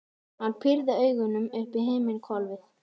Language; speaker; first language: Icelandic; native; Icelandic